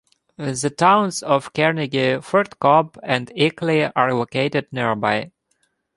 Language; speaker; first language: English; non-native, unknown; Ukrainian